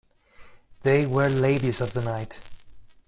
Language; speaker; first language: English; non-native, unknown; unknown